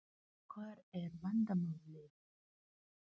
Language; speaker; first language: Icelandic; non-native, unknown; Filipino